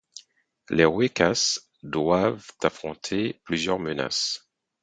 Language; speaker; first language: French; non-native, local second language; Haitian Creole